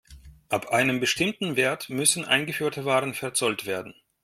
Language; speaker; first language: German; non-native, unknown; Russian